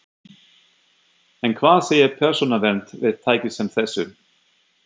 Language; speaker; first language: Icelandic; non-native, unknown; German